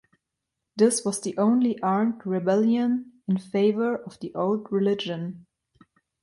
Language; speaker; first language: English; non-native, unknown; German